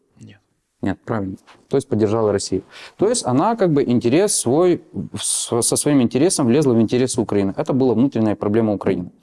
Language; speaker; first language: Russian; non-native, local second language; Ukrainian